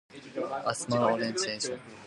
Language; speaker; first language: English; non-native, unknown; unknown